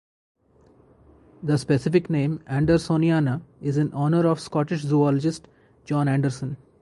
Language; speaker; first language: English; non-native, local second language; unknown